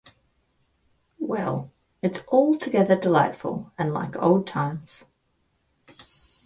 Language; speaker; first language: English; native; English